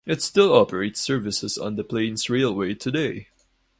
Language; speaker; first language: English; non-native, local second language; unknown